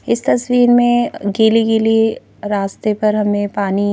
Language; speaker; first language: Hindi; native; Hindi